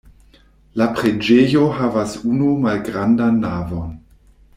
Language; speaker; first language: Esperanto; non-native, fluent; German